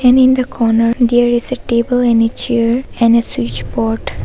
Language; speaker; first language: English; non-native, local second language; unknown